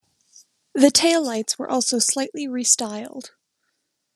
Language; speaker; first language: English; native; English